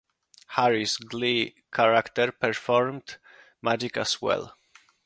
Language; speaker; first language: English; non-native, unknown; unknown